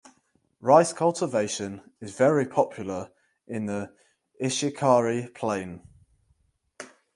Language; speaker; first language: English; native; English